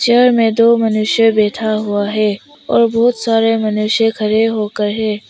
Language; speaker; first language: Hindi; non-native, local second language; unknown